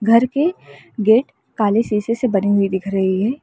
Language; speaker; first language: Hindi; native; Hindi